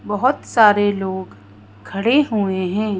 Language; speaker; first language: Hindi; native; Hindi